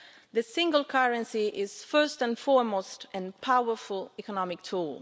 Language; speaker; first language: English; non-native, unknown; Italian